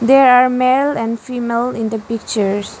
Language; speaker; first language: English; non-native, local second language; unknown